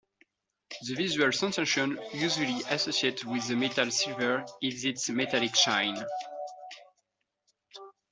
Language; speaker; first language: English; non-native, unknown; French